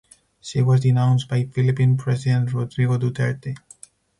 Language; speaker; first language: English; non-native, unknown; Spanish